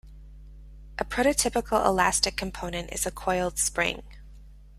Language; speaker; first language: English; native; English